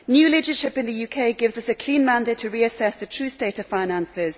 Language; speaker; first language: English; native; English